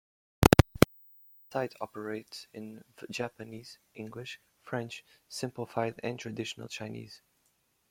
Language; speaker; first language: English; native; English